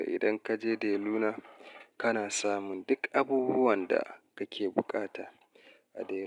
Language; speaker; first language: Hausa; native; Hausa